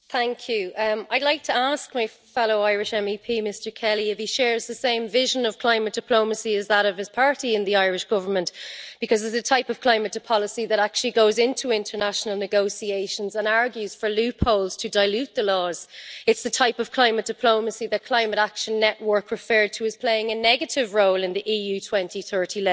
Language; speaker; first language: English; native; English